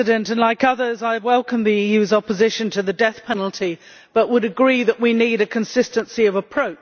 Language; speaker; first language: English; native; English